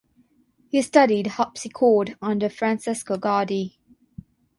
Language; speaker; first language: English; non-native, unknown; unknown